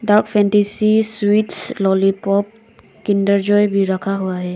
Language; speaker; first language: Hindi; non-native, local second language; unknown